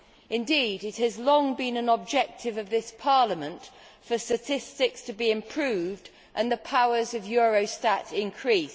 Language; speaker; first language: English; native; English